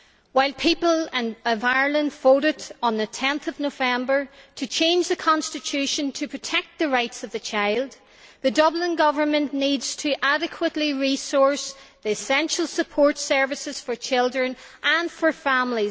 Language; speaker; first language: English; native; English